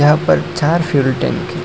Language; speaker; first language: Hindi; non-native, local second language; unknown